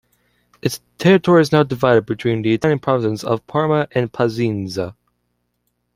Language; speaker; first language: English; native; English